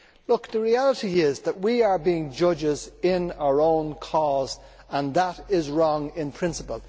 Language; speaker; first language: English; native; English